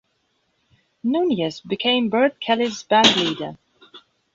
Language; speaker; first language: English; non-native, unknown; Belarusian